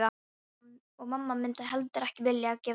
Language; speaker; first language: Icelandic; non-native, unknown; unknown